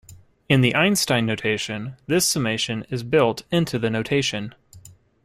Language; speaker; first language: English; native; English